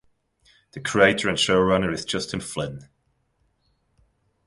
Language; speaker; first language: English; non-native, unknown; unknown